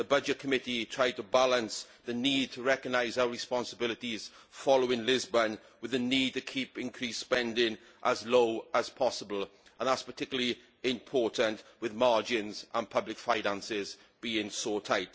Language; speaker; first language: English; native; English